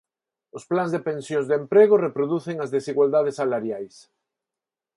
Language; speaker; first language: Galician; non-native, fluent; Spanish